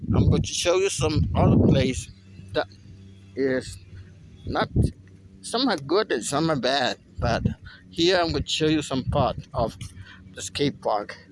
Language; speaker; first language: English; non-native, learner; Spanish